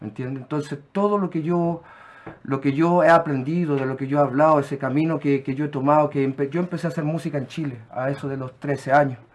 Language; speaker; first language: Spanish; native; Spanish